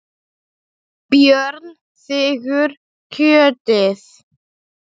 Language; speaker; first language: Icelandic; non-native, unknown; Polish